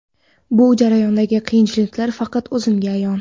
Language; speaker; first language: Uzbek; non-native, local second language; Kara-Kalpak